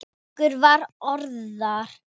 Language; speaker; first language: Icelandic; non-native, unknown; Thai